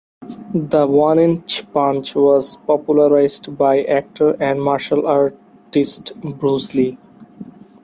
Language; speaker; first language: English; non-native, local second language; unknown